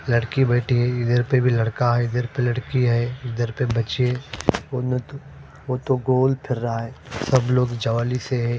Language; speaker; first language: Hindi; non-native, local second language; Punjabi